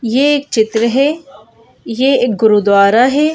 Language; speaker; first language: Hindi; native; Hindi